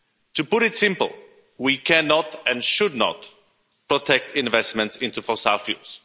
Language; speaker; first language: English; non-native, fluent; Slovak